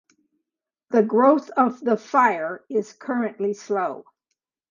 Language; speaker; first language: English; native; English